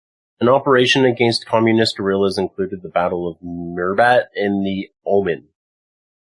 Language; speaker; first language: English; native; English